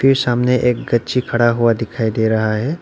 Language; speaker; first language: Hindi; non-native, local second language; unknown